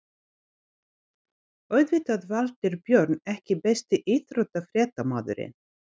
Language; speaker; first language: Icelandic; non-native, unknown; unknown